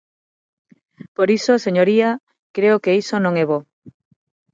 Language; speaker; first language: Galician; non-native, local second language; Spanish